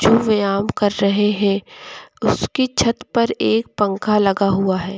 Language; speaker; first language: Hindi; native; Hindi